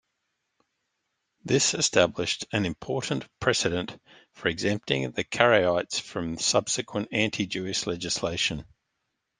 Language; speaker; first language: English; native; English